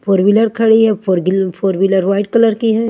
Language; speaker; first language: Hindi; native; Hindi